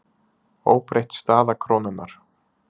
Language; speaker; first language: Icelandic; native; Icelandic